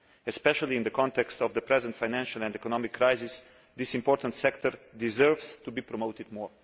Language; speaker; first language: English; non-native, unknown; Slovenian